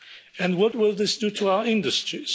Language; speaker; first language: English; non-native, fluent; Polish